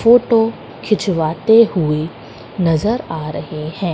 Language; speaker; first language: Hindi; native; Hindi